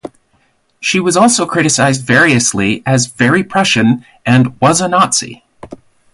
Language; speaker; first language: English; native; English